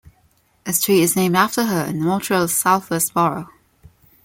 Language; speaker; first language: English; non-native, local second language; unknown